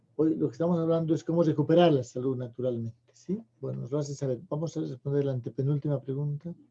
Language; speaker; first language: Spanish; native; Spanish